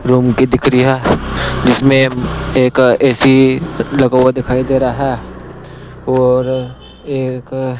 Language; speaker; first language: Hindi; non-native, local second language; Punjabi